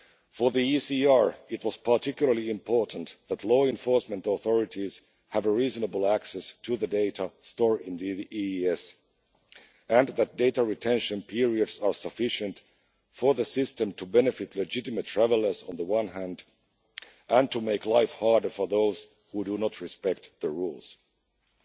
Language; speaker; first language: English; non-native, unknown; Finnish